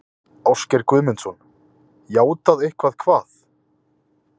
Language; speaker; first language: Icelandic; native; Icelandic